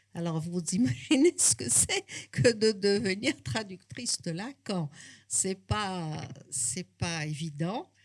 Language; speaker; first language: French; non-native, fluent; Portuguese